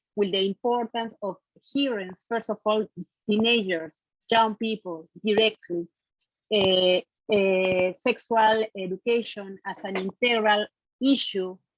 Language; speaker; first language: English; non-native, fluent; Spanish